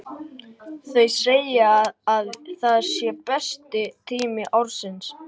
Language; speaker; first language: Icelandic; non-native, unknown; Lithuanian